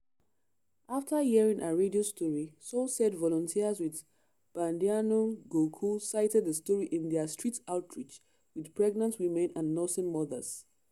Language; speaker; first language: English; non-native, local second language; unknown